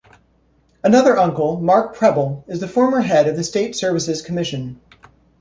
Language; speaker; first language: English; native; English